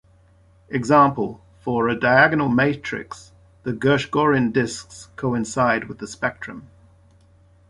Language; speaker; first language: English; native; English